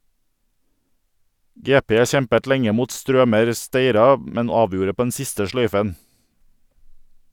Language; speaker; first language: Norwegian; native; Norwegian